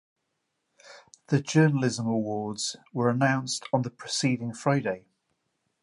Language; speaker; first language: English; native; English